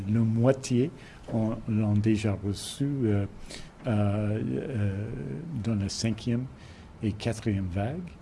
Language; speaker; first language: French; non-native, fluent; English